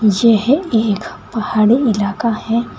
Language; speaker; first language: Hindi; native; Hindi